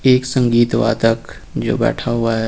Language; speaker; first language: Hindi; native; Hindi